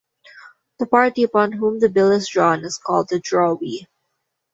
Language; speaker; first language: English; non-native, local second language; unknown